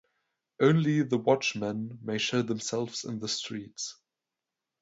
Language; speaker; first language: English; non-native, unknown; German